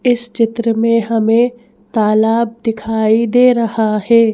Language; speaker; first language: Hindi; native; Hindi